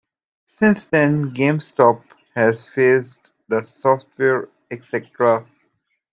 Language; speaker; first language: English; native; English